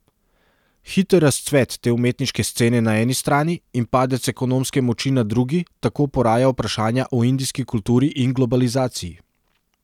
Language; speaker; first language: Slovenian; non-native, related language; Serbian